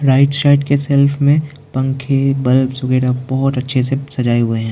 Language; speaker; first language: Hindi; non-native, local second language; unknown